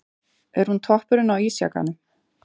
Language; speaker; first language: Icelandic; native; Icelandic